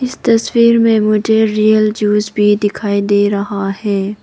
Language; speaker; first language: Hindi; non-native, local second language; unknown